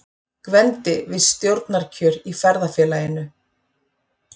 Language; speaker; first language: Icelandic; native; Icelandic